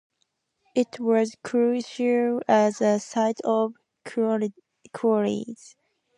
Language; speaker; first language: English; native; English